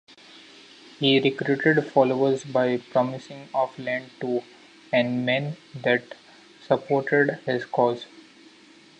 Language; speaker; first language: English; non-native, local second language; Marathi